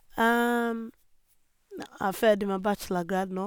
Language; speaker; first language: Norwegian; non-native, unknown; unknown